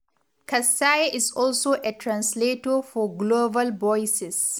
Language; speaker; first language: English; non-native, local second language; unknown